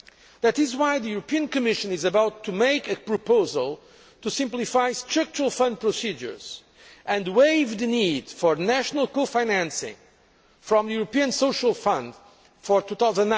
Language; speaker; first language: English; non-native, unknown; Portuguese